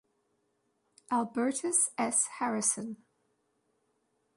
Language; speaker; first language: English; native; English